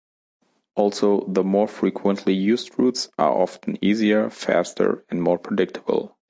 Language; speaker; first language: English; non-native, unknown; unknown